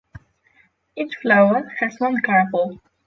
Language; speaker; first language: English; non-native, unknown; Polish